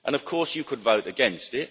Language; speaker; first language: English; native; English